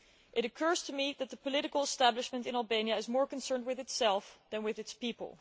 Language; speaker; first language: English; non-native, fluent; Dutch